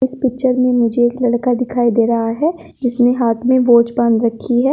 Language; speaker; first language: Hindi; native; Hindi